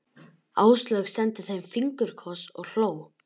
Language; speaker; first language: Icelandic; native; Icelandic